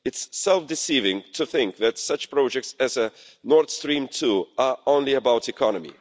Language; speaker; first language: English; non-native, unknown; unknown